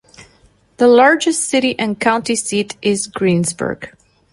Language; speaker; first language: English; non-native, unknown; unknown